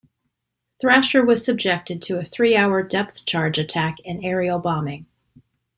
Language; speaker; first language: English; native; English